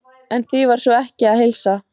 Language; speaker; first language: Icelandic; native; Icelandic